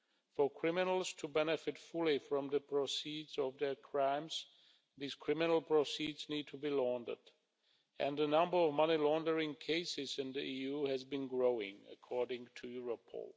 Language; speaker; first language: English; non-native, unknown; Czech